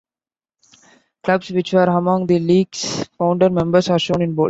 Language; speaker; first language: English; non-native, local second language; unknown